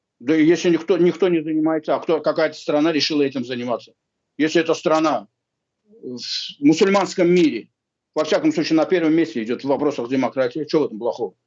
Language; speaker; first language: Russian; non-native, local second language; Azerbaijani